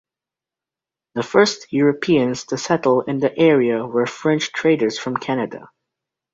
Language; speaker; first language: English; native; English